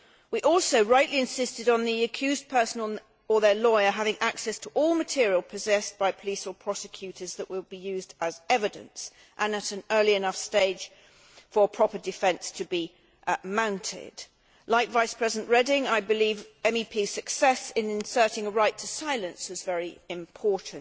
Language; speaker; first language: English; native; English